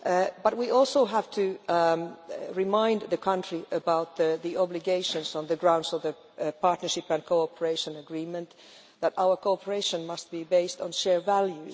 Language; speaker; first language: English; non-native, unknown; Finnish